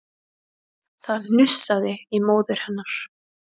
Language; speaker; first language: Icelandic; native; Icelandic